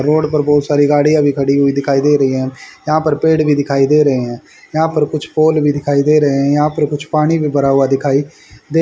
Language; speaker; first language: Hindi; native; Hindi